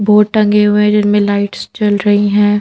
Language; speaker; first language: Hindi; native; Hindi